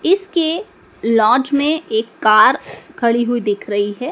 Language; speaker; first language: Hindi; native; Hindi